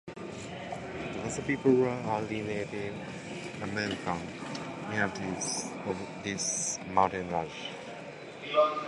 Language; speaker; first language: English; non-native, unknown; Japanese